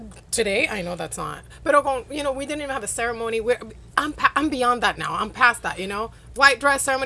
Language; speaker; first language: English; non-native, fluent; Spanish